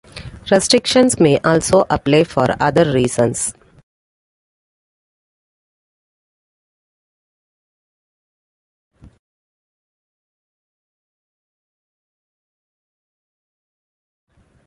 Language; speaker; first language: English; non-native, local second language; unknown